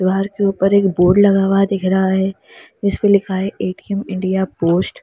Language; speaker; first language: Hindi; native; Hindi